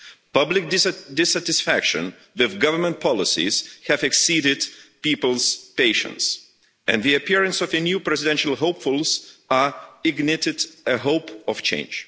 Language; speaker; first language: English; non-native, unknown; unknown